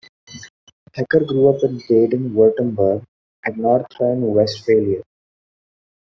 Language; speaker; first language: English; non-native, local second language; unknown